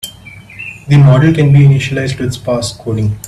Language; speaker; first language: English; non-native, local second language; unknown